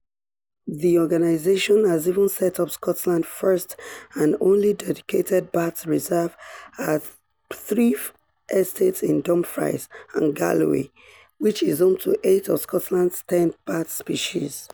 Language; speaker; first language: English; non-native, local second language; Yoruba